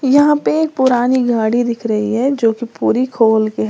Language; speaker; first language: Hindi; native; Hindi